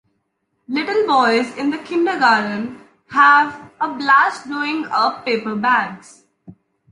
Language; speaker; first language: English; non-native, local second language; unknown